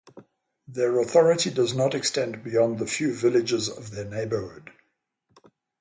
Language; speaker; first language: English; native; English